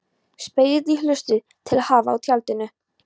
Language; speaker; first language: Icelandic; non-native, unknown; Polish